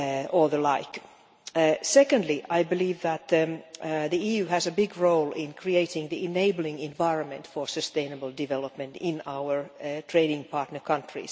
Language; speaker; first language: English; non-native, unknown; Finnish